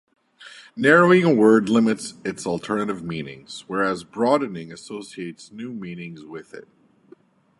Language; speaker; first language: English; native; English